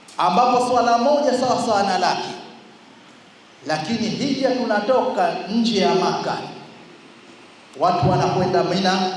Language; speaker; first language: Swahili; native; Swahili